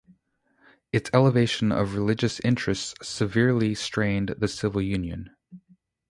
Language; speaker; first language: English; native; English